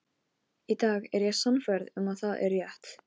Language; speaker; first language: Icelandic; non-native, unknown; Polish